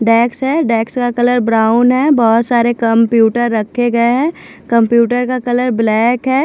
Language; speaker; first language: Hindi; non-native, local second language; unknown